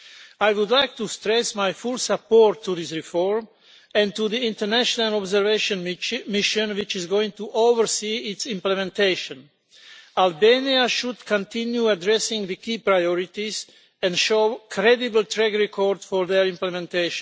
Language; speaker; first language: English; non-native, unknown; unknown